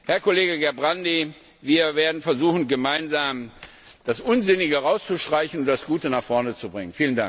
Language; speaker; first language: German; non-native, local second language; Luxembourgish